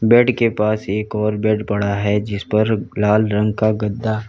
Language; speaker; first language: Hindi; native; Hindi